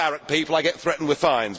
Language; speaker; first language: English; native; English